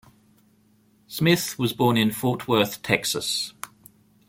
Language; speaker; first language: English; native; English